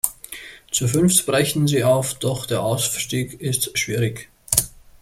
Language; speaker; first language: German; native; German